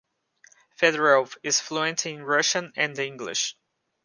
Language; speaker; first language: English; non-native, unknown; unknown